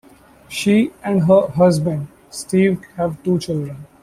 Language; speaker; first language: English; non-native, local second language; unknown